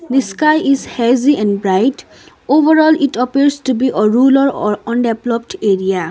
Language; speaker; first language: English; non-native, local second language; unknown